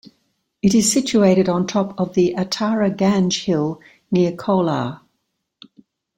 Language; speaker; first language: English; native; English